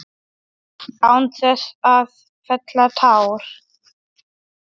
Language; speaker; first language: Icelandic; non-native, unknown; Polish